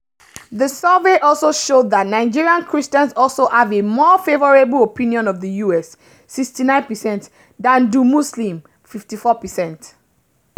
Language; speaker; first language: English; non-native, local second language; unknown